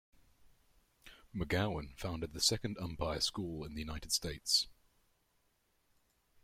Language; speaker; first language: English; native; English